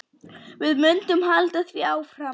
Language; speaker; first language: Icelandic; non-native, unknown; Polish